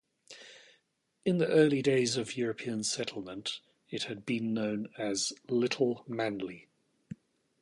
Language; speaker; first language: English; native; English